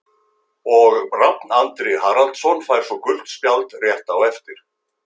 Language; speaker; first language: Icelandic; native; Icelandic